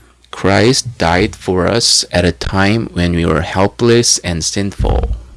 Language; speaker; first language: English; non-native, fluent; Korean